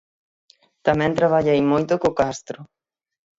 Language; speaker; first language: Galician; native; Galician